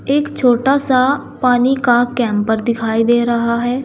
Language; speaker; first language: Hindi; native; Hindi